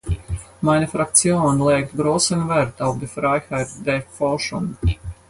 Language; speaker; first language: German; non-native, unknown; Latvian